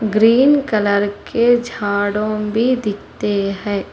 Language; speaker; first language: Hindi; non-native, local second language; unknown